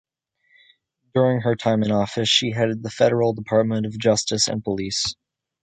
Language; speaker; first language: English; native; English